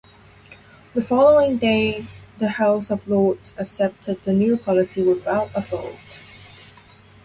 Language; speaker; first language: English; non-native, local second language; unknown